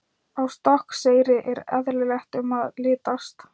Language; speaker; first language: Icelandic; non-native, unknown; Thai